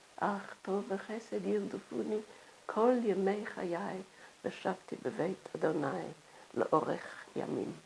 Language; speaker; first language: Hebrew; non-native, fluent; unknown